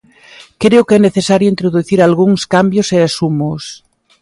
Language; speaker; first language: Galician; native; Galician